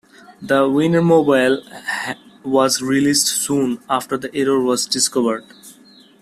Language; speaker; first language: English; non-native, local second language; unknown